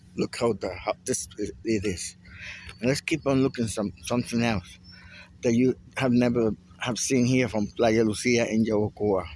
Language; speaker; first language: English; non-native, fluent; Spanish